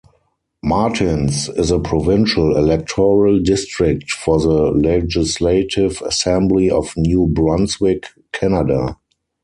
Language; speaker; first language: English; non-native, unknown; German